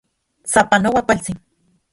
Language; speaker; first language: Central Puebla Nahuatl; non-native, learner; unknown